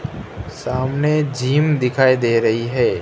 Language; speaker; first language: Hindi; non-native, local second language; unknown